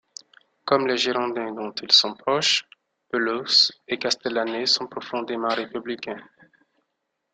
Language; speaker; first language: French; non-native, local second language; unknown